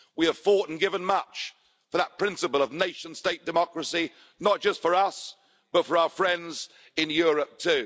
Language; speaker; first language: English; native; English